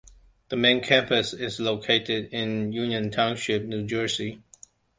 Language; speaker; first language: English; non-native, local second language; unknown